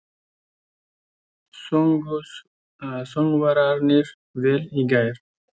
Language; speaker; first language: Icelandic; non-native, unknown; Persian